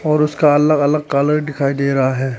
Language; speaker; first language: Hindi; early bilingual, other home language; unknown